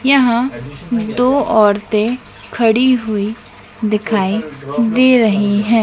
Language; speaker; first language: Hindi; native; Hindi